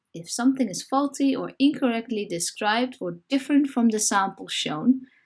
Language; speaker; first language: English; non-native, fluent; Dutch